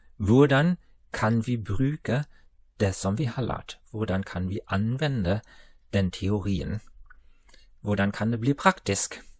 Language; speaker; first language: Norwegian; non-native, related language; German